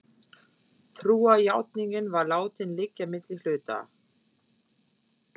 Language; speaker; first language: Icelandic; non-native, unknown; German